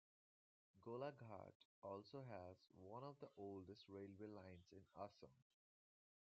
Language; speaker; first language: English; non-native, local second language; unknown